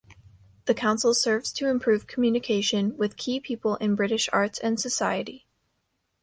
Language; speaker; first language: English; native; English